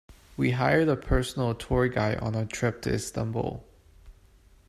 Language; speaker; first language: English; non-native, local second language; Cantonese